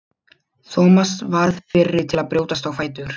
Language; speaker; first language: Icelandic; non-native, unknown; Polish